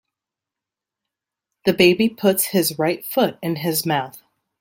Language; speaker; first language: English; native; English